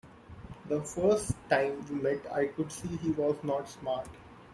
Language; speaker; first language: English; non-native, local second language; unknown